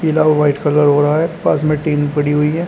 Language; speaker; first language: Hindi; native; Hindi